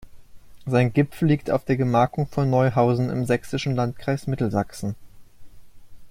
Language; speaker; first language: German; native; German